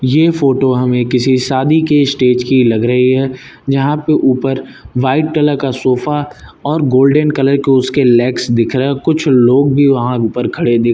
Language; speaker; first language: Hindi; native; Hindi